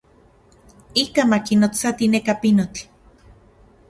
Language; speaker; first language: Central Puebla Nahuatl; non-native, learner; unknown